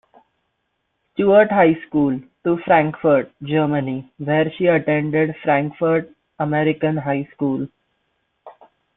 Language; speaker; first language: English; non-native, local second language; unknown